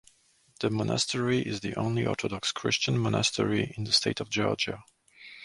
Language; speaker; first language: English; non-native, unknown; French